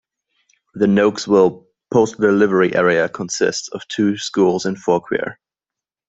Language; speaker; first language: English; non-native, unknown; German